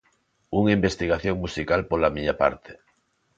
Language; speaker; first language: Galician; non-native, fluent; Spanish